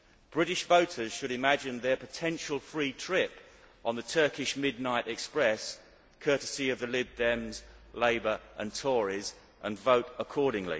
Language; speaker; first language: English; native; English